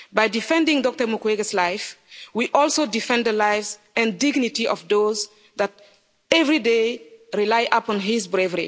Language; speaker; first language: English; non-native, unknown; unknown